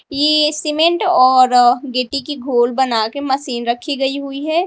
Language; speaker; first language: Hindi; native; Hindi